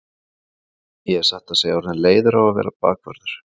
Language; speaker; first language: Icelandic; native; Icelandic